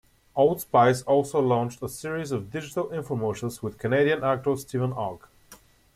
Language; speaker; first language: English; native; English